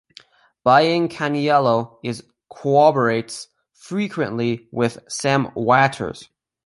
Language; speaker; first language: English; native; English